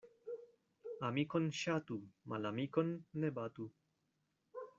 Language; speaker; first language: Esperanto; non-native, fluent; Spanish